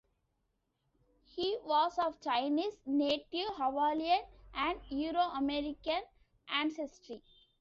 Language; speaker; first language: English; non-native, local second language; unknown